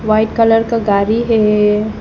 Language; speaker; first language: Hindi; early bilingual, other home language; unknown